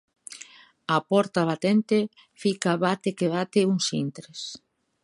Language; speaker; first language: Galician; native; Galician